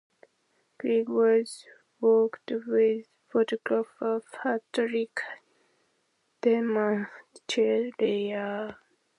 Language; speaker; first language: English; non-native, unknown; Japanese